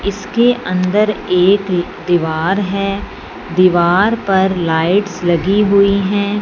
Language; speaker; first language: Hindi; non-native, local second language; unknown